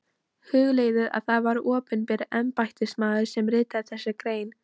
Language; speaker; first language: Icelandic; non-native, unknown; Polish